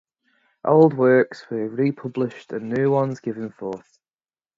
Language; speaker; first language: English; native; English